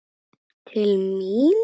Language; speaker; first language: Icelandic; native; Icelandic